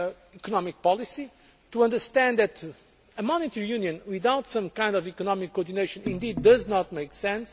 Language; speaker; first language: English; non-native, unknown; Portuguese